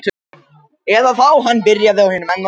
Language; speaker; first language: Icelandic; non-native, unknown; Japanese